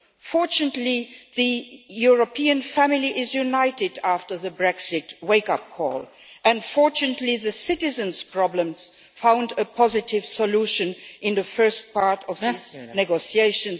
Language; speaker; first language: English; non-native, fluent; Luxembourgish